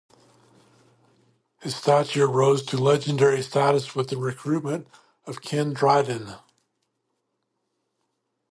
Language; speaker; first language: English; native; English